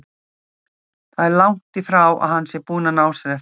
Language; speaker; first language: Icelandic; native; Icelandic